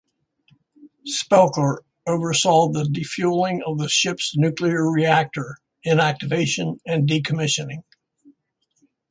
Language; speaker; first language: English; native; English